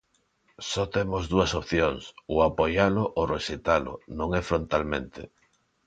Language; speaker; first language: Galician; non-native, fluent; Spanish